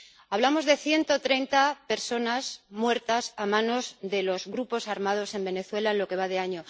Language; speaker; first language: Spanish; native; Spanish